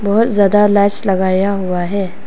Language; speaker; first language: Hindi; non-native, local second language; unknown